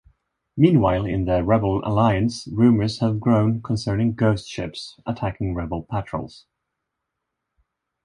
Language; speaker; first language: English; non-native, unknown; Swedish